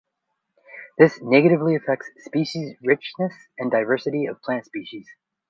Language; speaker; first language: English; native; English